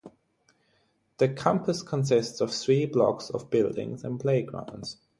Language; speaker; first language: English; non-native, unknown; German